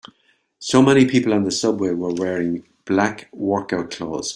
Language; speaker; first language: English; native; English